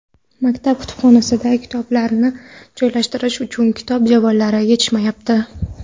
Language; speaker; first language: Uzbek; non-native, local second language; Kara-Kalpak